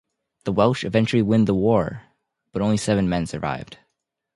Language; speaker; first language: English; native; English